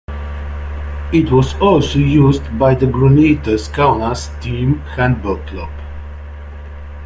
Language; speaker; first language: English; native; English